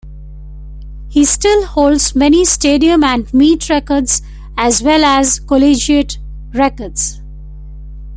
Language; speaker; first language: English; non-native, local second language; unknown